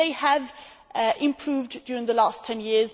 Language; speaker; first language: English; non-native, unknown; Swedish